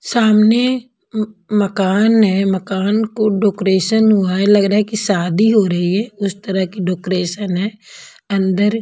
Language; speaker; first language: Hindi; non-native, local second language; Punjabi